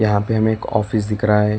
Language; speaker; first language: Hindi; non-native, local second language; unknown